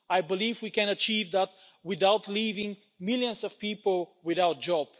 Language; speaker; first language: English; non-native, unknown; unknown